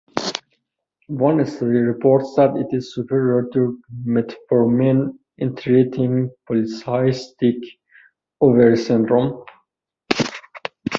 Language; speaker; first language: English; non-native, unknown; Persian